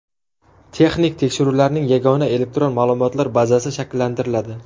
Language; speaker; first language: Uzbek; native; Uzbek